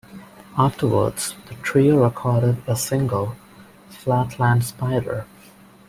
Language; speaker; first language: English; non-native, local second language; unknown